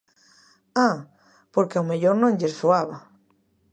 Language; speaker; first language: Galician; native; Galician